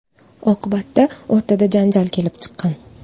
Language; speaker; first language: Uzbek; native; Uzbek